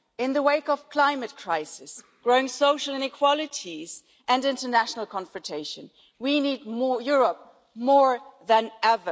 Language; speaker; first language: English; non-native, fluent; German